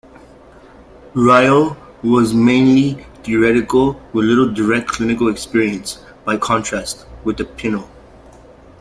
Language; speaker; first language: English; native; English